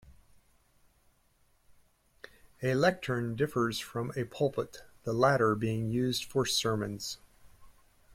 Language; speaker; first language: English; native; English